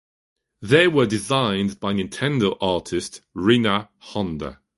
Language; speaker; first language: English; non-native, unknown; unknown